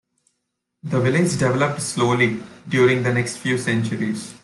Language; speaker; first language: English; non-native, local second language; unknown